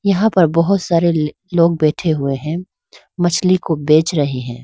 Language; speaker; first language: Hindi; non-native, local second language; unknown